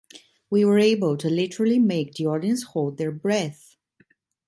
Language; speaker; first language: English; non-native, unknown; Italian